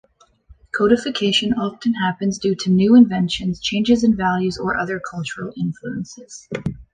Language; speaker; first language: English; native; English